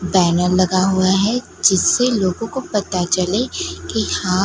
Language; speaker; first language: Hindi; non-native, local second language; Gujarati